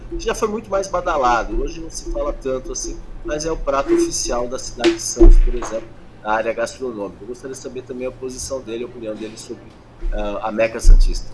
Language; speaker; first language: Portuguese; native; Portuguese